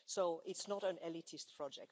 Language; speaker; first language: English; non-native, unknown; Finnish